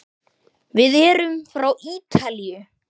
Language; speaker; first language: Icelandic; native; Icelandic